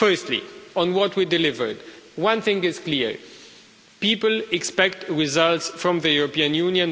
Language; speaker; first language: English; non-native, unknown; Romanian